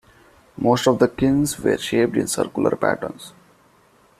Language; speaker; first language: English; non-native, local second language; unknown